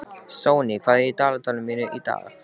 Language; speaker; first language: Icelandic; native; Icelandic